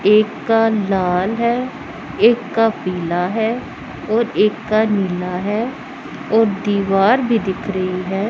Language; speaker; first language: Hindi; non-native, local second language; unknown